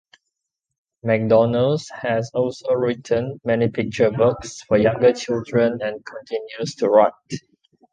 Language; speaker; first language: English; non-native, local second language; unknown